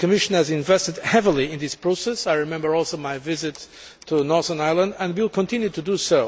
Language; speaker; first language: English; non-native, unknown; Portuguese